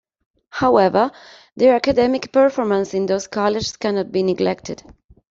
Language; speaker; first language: English; non-native, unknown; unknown